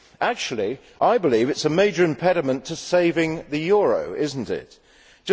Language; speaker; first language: English; native; English